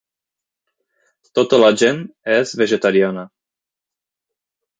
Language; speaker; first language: Catalan; non-native, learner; Portuguese